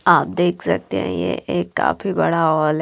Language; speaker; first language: Hindi; non-native, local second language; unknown